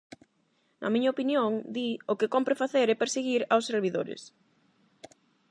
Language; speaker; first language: Galician; non-native, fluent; Spanish